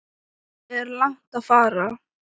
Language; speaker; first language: Icelandic; non-native, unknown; Thai